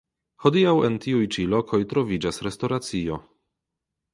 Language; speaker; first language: Esperanto; non-native, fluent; Polish